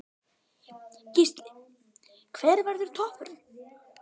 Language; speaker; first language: Icelandic; native; Icelandic